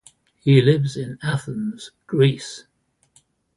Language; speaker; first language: English; native; English